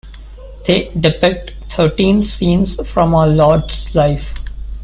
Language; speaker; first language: English; non-native, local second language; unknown